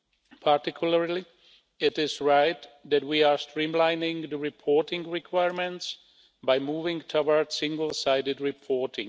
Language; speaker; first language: English; non-native, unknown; Czech